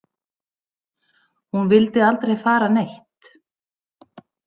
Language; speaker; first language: Icelandic; native; Icelandic